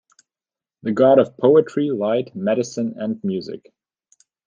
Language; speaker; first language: English; non-native, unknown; German